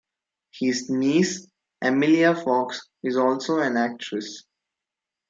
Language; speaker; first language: English; non-native, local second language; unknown